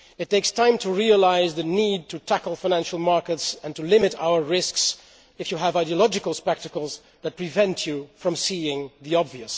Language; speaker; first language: English; non-native, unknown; Dutch